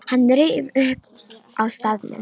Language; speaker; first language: Icelandic; non-native, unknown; Romanian